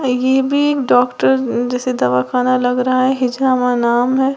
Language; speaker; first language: Hindi; native; Hindi